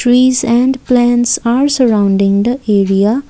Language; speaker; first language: English; non-native, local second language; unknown